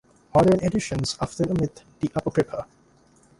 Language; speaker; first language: English; non-native, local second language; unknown